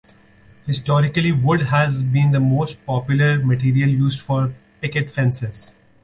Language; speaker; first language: English; non-native, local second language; Urdu